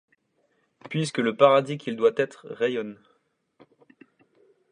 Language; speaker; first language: French; native; French